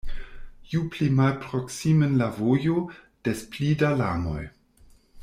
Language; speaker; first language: Esperanto; non-native, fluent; German